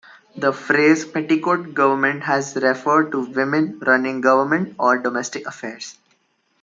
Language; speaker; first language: English; non-native, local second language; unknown